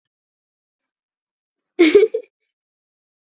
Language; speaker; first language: Icelandic; native; Icelandic